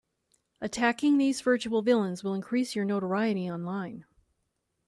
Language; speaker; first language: English; native; English